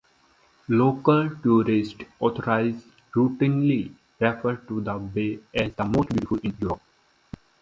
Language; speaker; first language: English; non-native, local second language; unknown